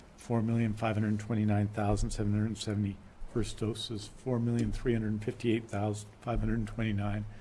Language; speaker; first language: English; native; English